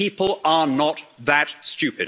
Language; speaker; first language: English; native; English